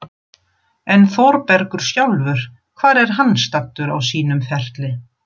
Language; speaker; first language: Icelandic; non-native, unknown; German